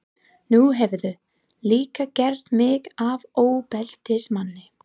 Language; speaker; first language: Icelandic; non-native, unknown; English